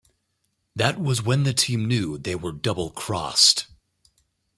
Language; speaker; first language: English; native; English